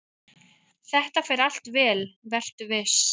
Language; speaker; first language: Icelandic; native; Icelandic